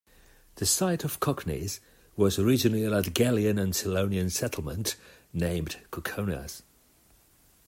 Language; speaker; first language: English; non-native, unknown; Catalan